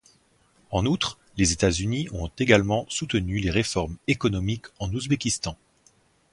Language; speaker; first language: French; native; French